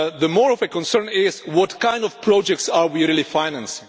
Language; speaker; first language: English; non-native, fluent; Czech